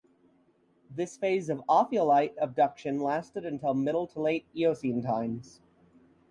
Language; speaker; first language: English; native; English